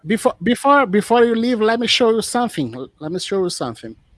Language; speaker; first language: English; non-native, fluent; Portuguese